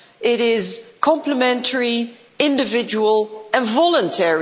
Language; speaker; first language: English; non-native, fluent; Dutch